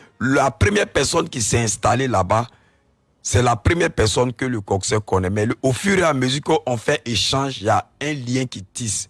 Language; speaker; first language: French; non-native, local second language; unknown